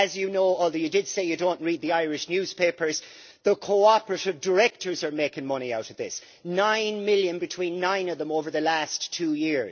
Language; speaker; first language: English; native; English